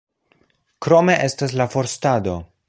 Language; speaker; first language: Esperanto; non-native, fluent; Polish